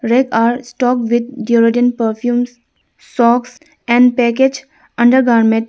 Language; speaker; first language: English; non-native, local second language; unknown